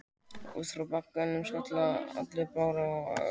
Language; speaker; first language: Icelandic; native; Icelandic